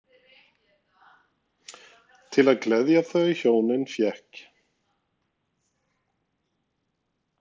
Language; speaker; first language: Icelandic; non-native, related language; Norwegian